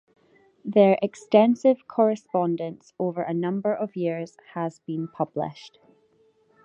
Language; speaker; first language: English; native; English